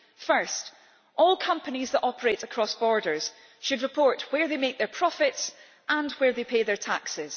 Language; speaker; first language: English; native; English